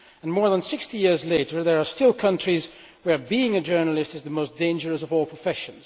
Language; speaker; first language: English; non-native, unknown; Dutch